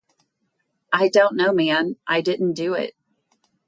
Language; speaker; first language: English; native; English